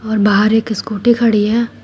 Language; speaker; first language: Hindi; native; Hindi